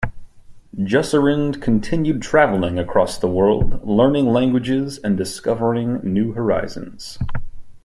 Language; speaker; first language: English; native; English